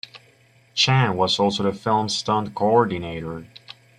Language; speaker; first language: English; native; English